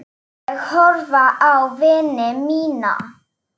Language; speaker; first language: Icelandic; non-native, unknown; Slovak